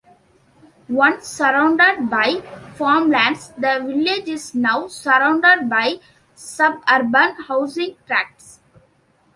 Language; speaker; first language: English; non-native, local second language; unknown